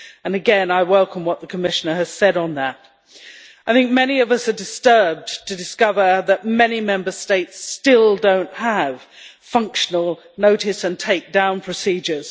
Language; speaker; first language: English; native; English